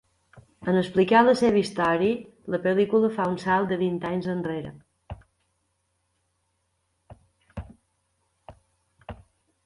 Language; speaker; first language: Catalan; native; Catalan